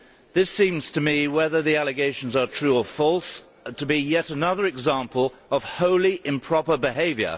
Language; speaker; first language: English; native; English